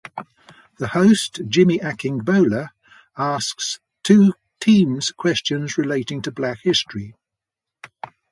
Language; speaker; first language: English; native; English